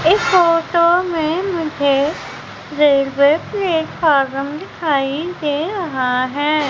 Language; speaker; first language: Hindi; native; Hindi